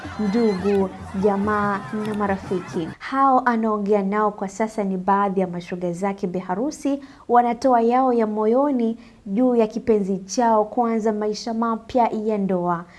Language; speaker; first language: Swahili; native; Swahili